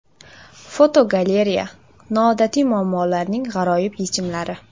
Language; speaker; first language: Uzbek; native; Uzbek